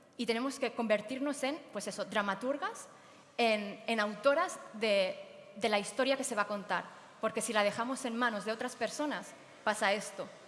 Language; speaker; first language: Spanish; native; Spanish